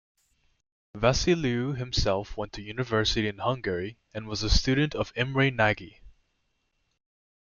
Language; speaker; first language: English; native; English